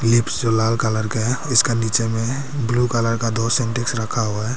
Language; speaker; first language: Hindi; non-native, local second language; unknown